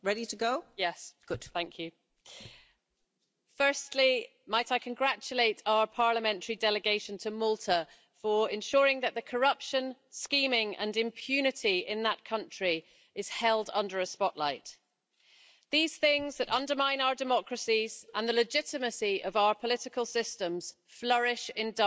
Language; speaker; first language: English; native; English